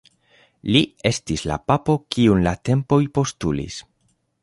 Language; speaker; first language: Esperanto; non-native, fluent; Spanish